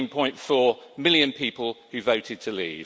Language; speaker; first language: English; native; English